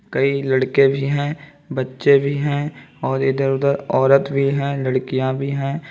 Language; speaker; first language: Hindi; native; Hindi